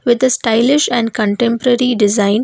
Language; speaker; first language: English; non-native, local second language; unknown